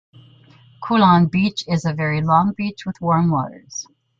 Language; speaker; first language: English; native; English